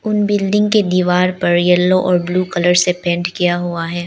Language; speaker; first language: Hindi; early bilingual, other home language; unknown